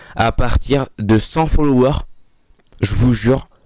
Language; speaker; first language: French; native; French